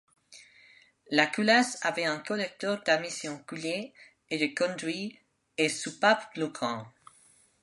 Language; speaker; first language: French; non-native, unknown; Spanish